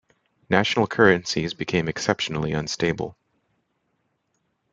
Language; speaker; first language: English; native; English